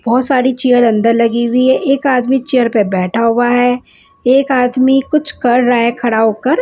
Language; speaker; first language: Hindi; non-native, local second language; Punjabi